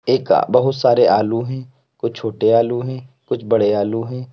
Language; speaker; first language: Hindi; native; Hindi